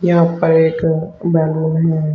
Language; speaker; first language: Hindi; native; Hindi